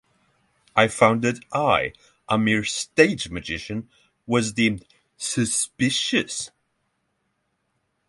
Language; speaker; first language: English; non-native, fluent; Norwegian